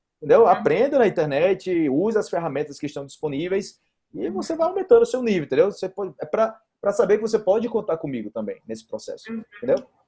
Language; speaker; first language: Portuguese; native; Portuguese